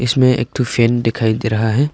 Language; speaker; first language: Hindi; non-native, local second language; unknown